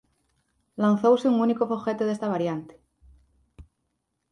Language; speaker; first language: Galician; native; Galician